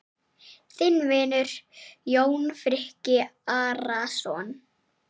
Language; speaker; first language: Icelandic; native; Icelandic